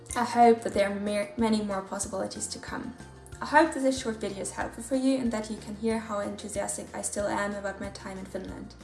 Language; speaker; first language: English; non-native, fluent; German